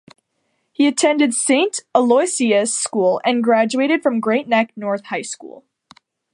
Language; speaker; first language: English; native; English